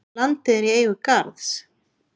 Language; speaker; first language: Icelandic; native; Icelandic